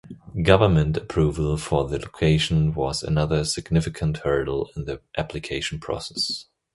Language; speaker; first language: English; non-native, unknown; German